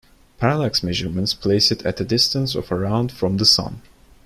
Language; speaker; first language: English; non-native, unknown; Turkish